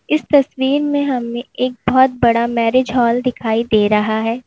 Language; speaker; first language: Hindi; native; Hindi